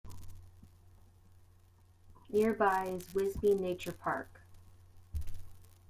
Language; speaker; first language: English; native; English